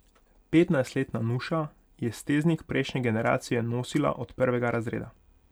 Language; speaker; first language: Slovenian; non-native, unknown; Hungarian